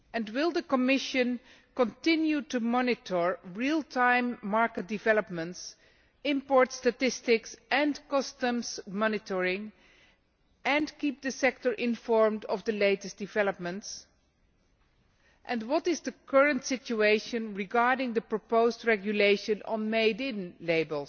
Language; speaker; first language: English; non-native, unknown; Dutch